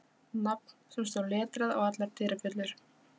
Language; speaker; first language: Icelandic; non-native, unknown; Polish